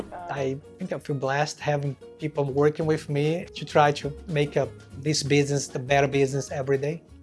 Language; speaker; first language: English; non-native, fluent; Portuguese